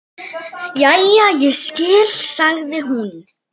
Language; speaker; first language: Icelandic; native; Icelandic